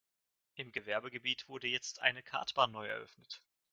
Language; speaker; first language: German; non-native, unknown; Russian